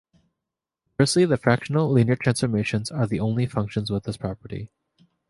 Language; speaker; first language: English; native; English